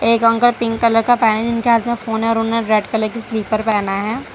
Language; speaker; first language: Hindi; non-native, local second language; Gujarati